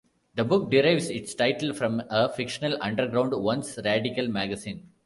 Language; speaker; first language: English; non-native, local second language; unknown